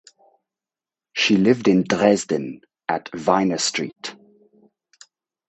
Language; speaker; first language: English; native; English